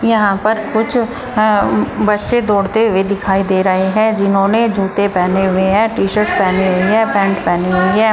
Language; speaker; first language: Hindi; native; Hindi